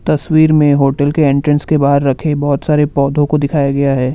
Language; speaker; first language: Hindi; non-native, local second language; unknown